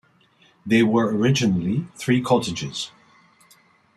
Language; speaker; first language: English; non-native, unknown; Dutch